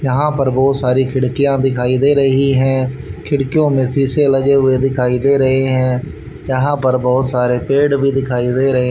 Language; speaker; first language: Hindi; native; Hindi